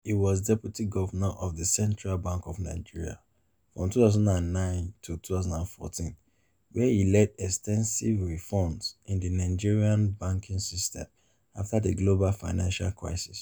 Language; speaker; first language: English; non-native, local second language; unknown